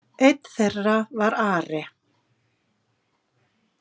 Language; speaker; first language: Icelandic; native; Icelandic